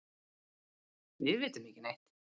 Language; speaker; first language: Icelandic; native; Icelandic